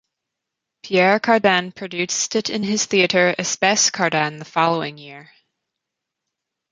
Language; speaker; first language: English; native; English